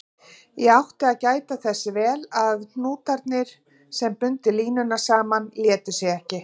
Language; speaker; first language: Icelandic; native; Icelandic